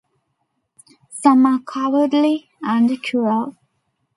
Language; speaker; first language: English; non-native, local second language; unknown